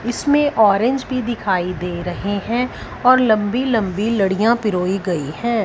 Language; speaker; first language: Hindi; non-native, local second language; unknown